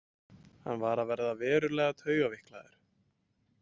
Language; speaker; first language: Icelandic; native; Icelandic